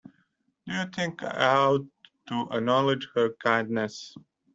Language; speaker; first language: English; native; English